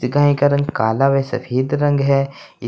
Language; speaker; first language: Hindi; native; Hindi